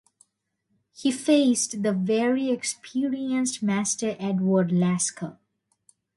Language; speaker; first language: English; non-native, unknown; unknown